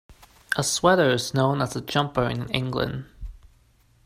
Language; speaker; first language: English; non-native, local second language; Cantonese